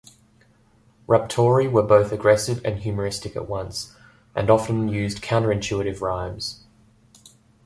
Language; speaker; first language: English; native; English